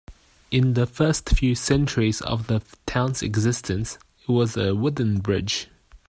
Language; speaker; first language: English; non-native, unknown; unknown